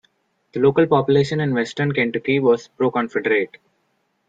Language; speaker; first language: English; non-native, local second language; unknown